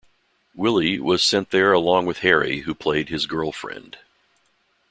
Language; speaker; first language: English; native; English